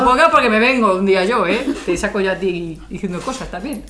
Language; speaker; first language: Spanish; native; Spanish